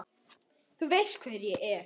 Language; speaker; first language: Icelandic; native; Icelandic